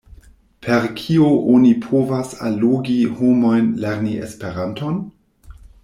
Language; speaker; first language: Esperanto; non-native, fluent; German